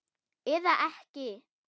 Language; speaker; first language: Icelandic; non-native, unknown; German